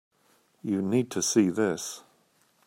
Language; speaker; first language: English; native; English